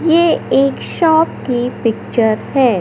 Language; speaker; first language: Hindi; native; Hindi